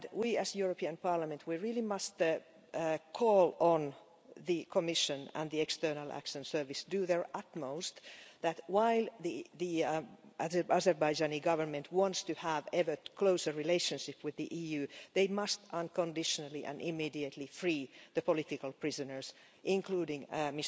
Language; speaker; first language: English; non-native, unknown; Finnish